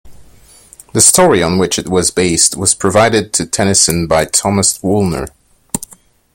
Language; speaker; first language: English; non-native, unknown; French